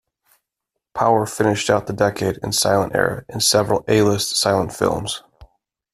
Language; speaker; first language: English; native; English